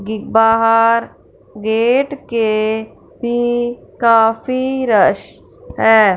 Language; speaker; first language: Hindi; non-native, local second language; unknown